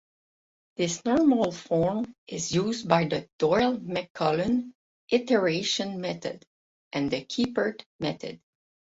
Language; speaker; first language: English; non-native, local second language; French